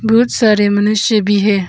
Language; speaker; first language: Hindi; non-native, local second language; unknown